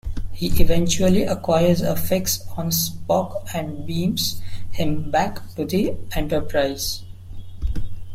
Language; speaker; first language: English; non-native, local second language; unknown